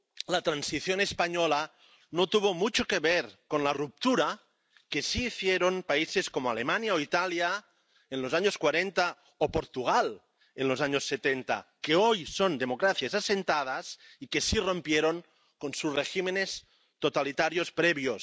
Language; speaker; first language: Spanish; non-native, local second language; Catalan